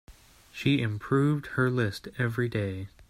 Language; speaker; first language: English; native; English